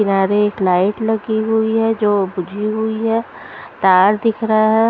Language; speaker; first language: Hindi; non-native, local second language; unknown